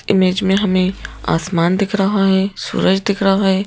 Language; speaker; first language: Hindi; native; Hindi